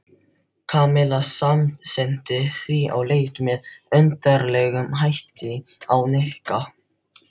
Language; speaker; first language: Icelandic; non-native, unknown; Filipino